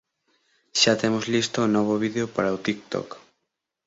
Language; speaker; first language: Galician; native; Galician